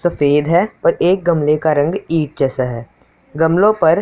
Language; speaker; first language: Hindi; non-native, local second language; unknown